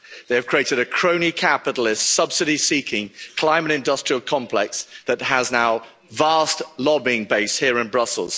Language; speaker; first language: English; native; English